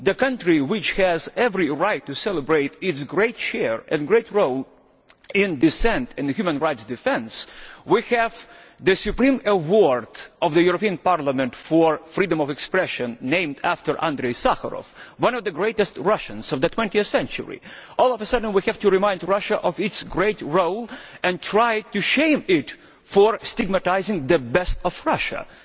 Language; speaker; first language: English; non-native, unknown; Lithuanian